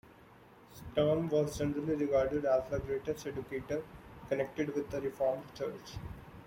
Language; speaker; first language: English; non-native, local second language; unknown